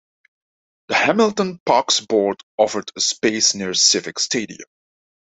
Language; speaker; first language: English; non-native, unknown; Dutch